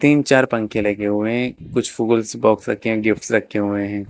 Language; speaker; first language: Hindi; native; Hindi